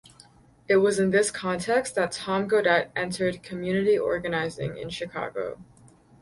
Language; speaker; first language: English; native; English